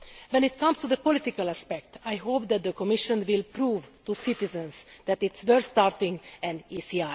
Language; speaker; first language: English; non-native, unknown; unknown